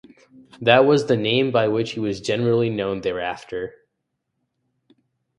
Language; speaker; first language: English; native; English